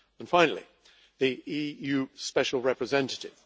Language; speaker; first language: English; native; English